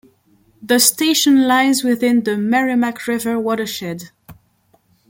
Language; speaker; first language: English; non-native, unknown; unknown